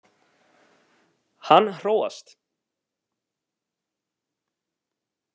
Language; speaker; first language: Icelandic; non-native, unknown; Italian